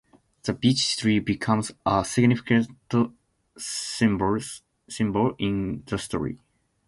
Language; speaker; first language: English; non-native, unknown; Japanese